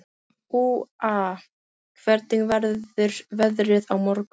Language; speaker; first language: Icelandic; non-native, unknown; Filipino